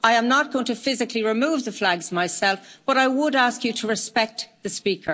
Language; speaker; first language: English; native; English